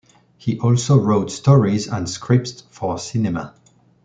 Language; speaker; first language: English; non-native, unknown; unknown